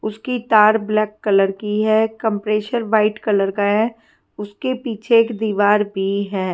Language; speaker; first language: Hindi; non-native, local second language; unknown